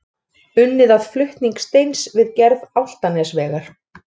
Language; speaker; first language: Icelandic; native; Icelandic